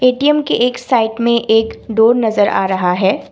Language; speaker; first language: Hindi; non-native, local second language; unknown